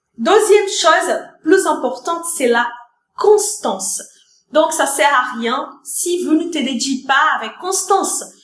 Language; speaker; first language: French; non-native, fluent; Portuguese